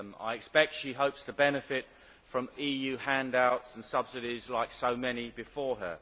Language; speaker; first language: English; native; English